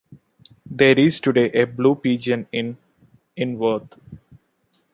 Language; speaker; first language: English; non-native, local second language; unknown